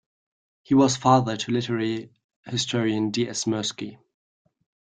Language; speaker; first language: English; non-native, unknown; German